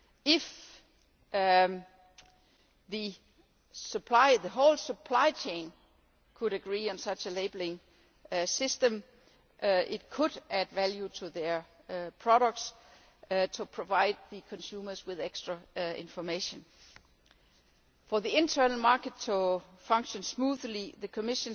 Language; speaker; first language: English; non-native, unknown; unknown